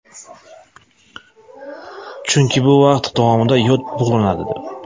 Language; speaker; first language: Uzbek; native; Uzbek